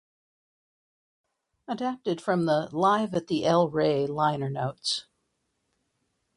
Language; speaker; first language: English; native; English